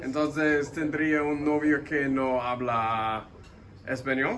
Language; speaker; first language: Spanish; non-native, learner; English